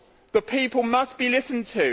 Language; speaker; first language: English; native; English